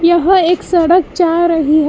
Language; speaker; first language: Hindi; non-native, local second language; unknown